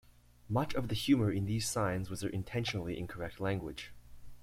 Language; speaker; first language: English; native; English